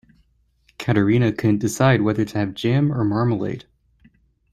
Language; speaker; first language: English; native; English